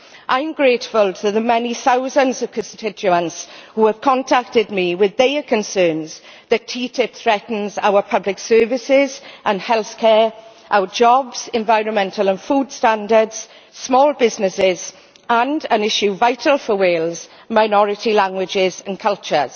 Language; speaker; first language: English; native; English